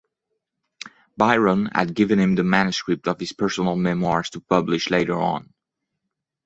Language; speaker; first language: English; non-native, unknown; French